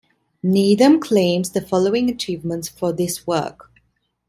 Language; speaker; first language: English; non-native, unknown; Italian